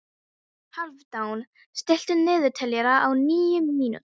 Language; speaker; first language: Icelandic; non-native, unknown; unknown